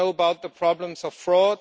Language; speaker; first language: English; non-native, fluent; German